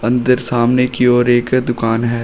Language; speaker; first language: Hindi; native; Hindi